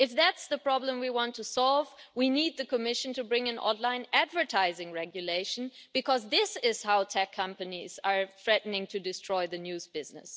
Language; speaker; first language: English; non-native, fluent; German